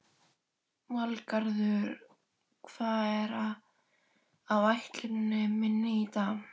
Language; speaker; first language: Icelandic; native; Icelandic